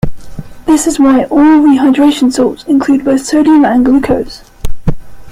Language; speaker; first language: English; native; English